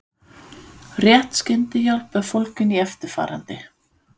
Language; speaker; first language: Icelandic; non-native, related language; Danish